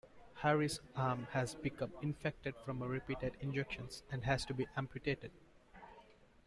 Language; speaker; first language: English; non-native, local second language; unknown